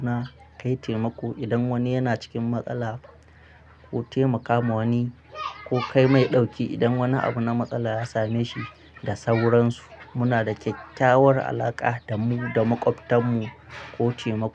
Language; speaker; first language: Hausa; non-native, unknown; Akan